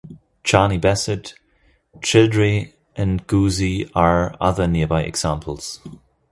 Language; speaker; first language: English; non-native, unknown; German